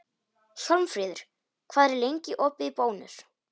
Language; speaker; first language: Icelandic; non-native, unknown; Polish